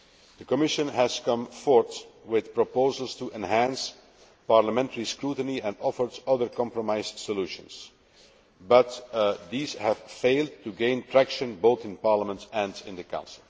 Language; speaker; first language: English; non-native, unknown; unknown